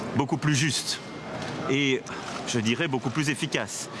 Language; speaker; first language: French; native; French